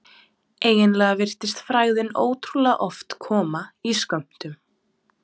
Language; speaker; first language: Icelandic; non-native, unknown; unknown